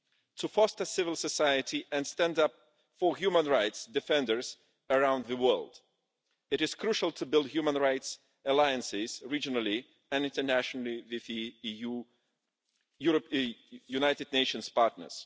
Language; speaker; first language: English; non-native, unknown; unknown